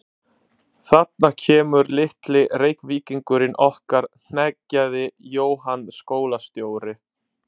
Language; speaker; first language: Icelandic; non-native, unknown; Italian